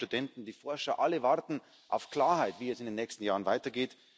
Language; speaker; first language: German; native; German